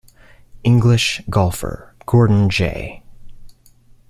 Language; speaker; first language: English; native; English